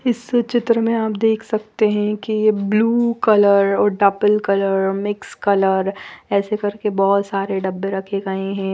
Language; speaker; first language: Hindi; non-native, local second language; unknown